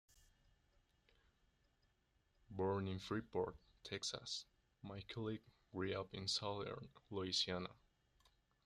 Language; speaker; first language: English; non-native, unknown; Spanish